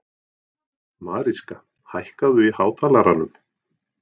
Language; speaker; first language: Icelandic; non-native, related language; Norwegian